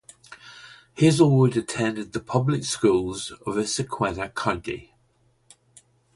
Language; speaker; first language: English; native; English